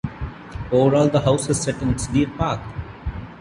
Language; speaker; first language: English; non-native, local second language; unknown